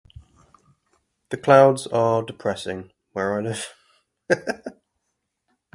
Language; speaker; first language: English; native; English